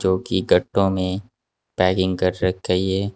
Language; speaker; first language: Hindi; native; Hindi